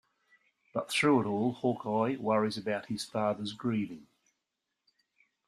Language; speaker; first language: English; native; English